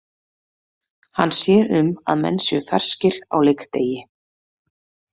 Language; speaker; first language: Icelandic; native; Icelandic